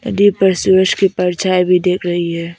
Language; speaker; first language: Hindi; non-native, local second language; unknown